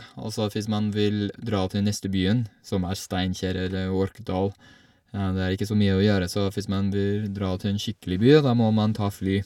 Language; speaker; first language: Norwegian; non-native, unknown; English